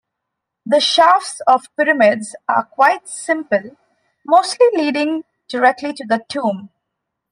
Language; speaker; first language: English; non-native, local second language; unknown